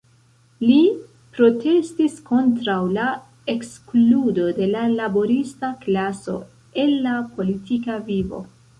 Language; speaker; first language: Esperanto; non-native, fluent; Central Kurdish